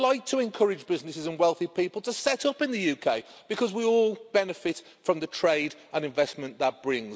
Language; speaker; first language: English; native; English